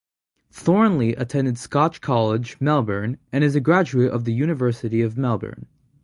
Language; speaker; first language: English; native; English